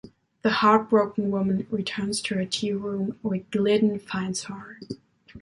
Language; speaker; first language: English; non-native, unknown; German